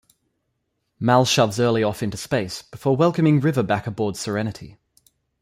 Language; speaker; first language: English; native; English